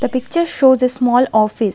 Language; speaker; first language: English; non-native, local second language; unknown